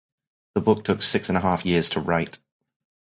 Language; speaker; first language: English; native; English